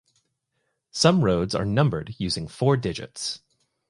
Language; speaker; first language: English; native; English